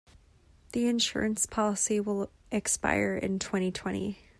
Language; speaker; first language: English; native; English